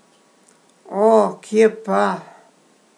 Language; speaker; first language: Slovenian; native; Slovenian